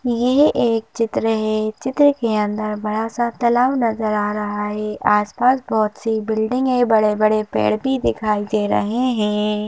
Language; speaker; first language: Hindi; native; Hindi